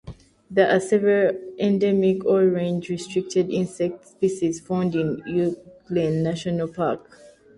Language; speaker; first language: English; native; English